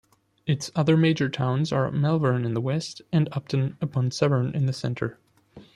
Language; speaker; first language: English; non-native, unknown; German